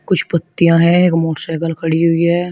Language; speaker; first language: Hindi; native; Hindi